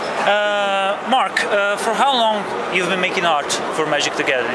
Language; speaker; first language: English; non-native, fluent; Portuguese